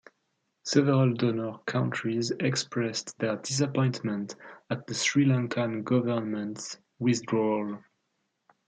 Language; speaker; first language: English; non-native, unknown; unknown